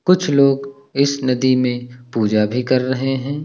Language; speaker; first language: Hindi; native; Hindi